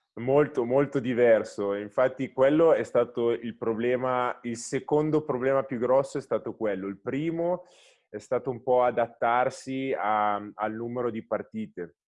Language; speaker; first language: Italian; native; Italian